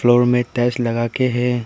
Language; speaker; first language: Hindi; non-native, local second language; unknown